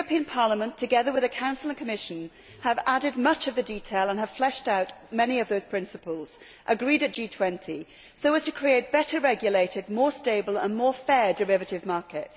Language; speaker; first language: English; native; English